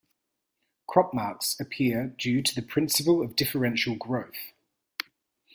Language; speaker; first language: English; native; English